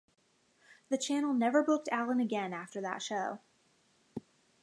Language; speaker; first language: English; native; English